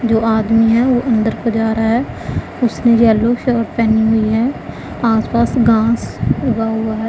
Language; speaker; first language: Hindi; non-native, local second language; Punjabi